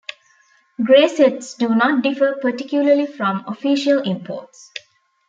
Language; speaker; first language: English; non-native, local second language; Tamil